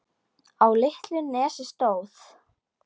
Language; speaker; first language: Icelandic; native; Icelandic